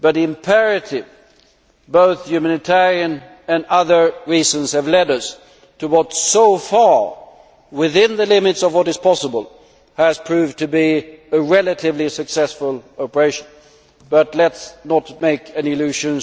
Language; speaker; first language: English; non-native, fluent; Swedish